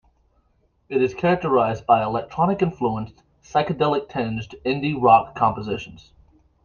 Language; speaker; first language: English; native; English